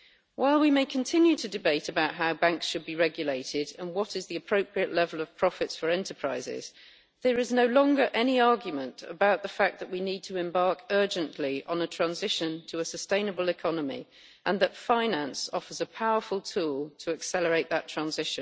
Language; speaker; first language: English; native; English